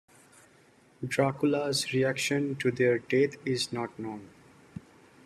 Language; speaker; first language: English; non-native, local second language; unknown